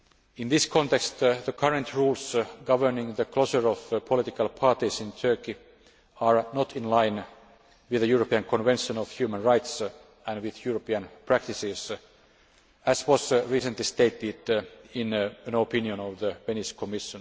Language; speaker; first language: English; non-native, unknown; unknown